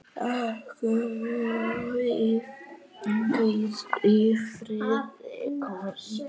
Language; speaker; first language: Icelandic; native; Icelandic